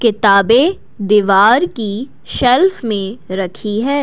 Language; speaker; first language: Hindi; non-native, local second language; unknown